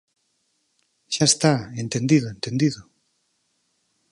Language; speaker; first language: Galician; native; Galician